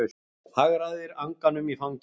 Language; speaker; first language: Icelandic; native; Icelandic